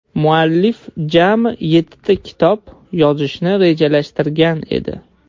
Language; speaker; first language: Uzbek; non-native, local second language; Russian